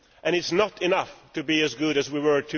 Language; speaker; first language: English; non-native, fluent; Swedish